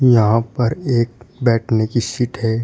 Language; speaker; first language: Hindi; native; Hindi